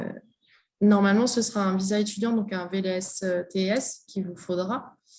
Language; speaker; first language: French; native; French